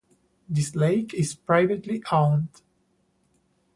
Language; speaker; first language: English; non-native, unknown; Spanish